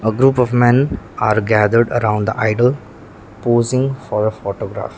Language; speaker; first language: English; non-native, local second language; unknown